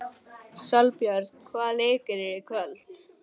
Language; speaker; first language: Icelandic; non-native, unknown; English